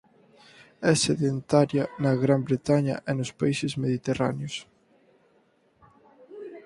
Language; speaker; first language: Galician; native; Galician